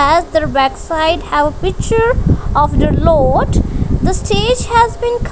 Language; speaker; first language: English; non-native, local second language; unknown